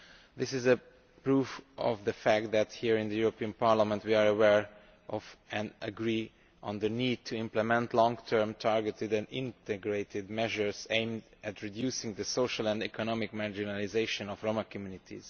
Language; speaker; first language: English; non-native, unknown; Romanian